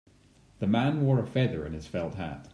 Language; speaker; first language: English; native; English